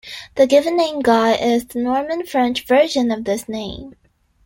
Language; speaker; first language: English; non-native, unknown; Chinese